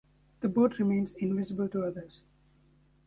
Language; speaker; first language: English; native; English